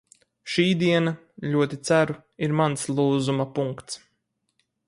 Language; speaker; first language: Latvian; native; Latvian